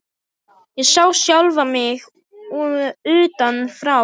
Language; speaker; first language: Icelandic; non-native, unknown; Polish